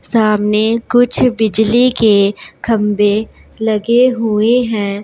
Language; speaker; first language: Hindi; non-native, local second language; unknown